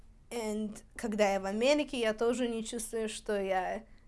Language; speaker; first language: Russian; early bilingual, heritage; Russian